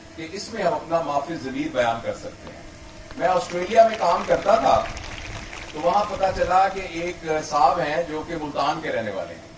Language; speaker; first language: Urdu; non-native, local second language; Punjabi